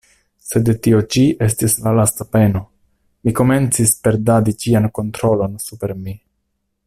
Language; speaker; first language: Esperanto; non-native, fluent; Italian